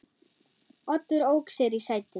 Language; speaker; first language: Icelandic; non-native, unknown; German